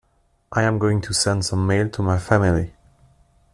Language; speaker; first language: English; non-native, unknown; French